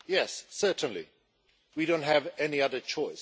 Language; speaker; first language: English; non-native, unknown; Swedish